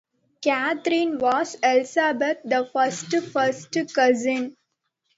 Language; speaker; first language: English; non-native, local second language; Tamil